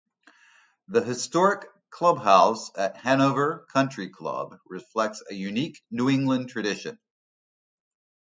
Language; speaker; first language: English; native; English